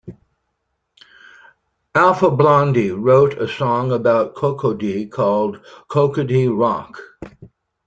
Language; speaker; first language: English; native; English